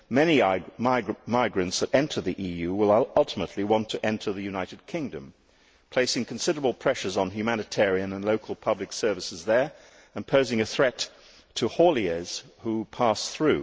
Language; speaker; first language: English; native; English